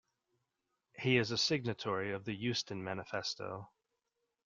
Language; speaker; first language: English; native; English